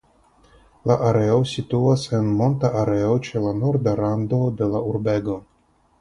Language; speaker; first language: Esperanto; non-native, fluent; Russian